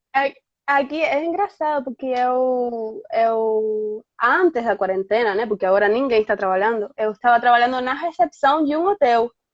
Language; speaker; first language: Portuguese; non-native, fluent; Spanish